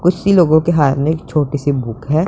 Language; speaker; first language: Hindi; non-native, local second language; Punjabi